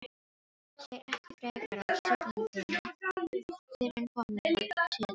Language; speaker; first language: Icelandic; non-native, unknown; Filipino